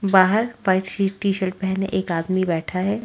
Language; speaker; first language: Hindi; native; Hindi